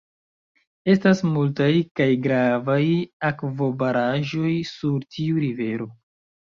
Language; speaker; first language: Esperanto; non-native, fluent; Chinese